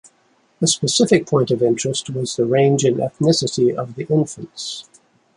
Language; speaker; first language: English; native; English